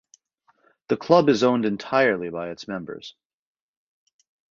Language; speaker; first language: English; native; English